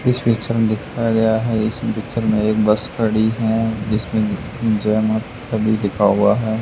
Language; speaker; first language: Hindi; native; Hindi